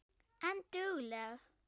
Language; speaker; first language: Icelandic; non-native, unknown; German